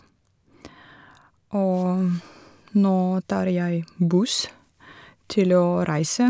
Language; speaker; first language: Norwegian; non-native, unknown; Russian